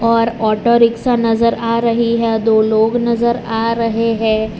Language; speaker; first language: Hindi; non-native, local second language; Gujarati